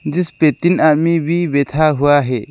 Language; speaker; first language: Hindi; non-native, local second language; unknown